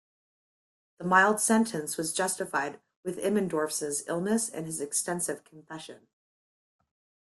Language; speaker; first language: English; native; English